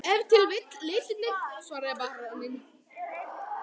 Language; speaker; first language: Icelandic; native; Icelandic